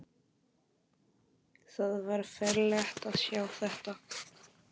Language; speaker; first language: Icelandic; non-native, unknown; Polish